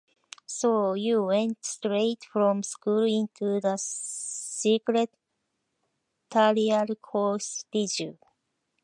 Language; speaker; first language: English; non-native, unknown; Japanese